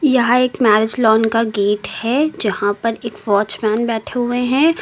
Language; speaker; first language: Hindi; native; Hindi